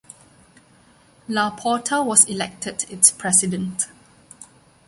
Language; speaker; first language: English; non-native, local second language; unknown